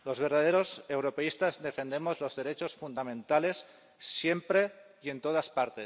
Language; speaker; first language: Spanish; non-native, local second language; Catalan